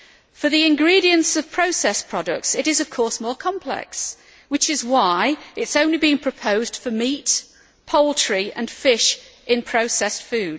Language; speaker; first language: English; native; English